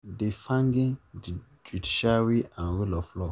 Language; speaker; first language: English; non-native, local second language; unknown